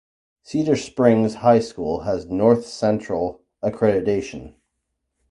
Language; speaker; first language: English; native; English